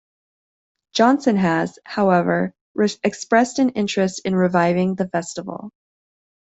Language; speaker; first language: English; native; English